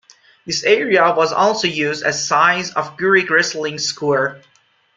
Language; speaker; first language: English; non-native, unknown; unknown